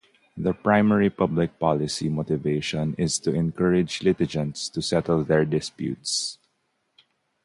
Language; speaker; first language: English; non-native, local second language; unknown